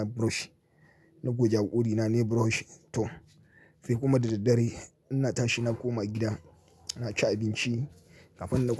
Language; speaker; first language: Hausa; native; Hausa